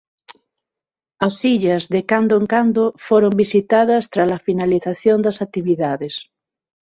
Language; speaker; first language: Galician; non-native, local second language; Spanish